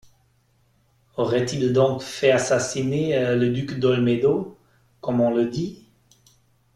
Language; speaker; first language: French; non-native, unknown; German